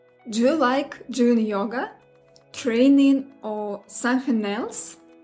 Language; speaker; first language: English; non-native, fluent; Russian